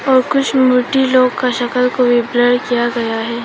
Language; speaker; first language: Hindi; non-native, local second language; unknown